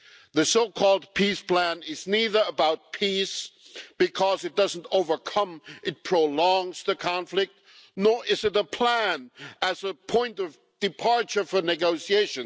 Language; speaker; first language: English; non-native, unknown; German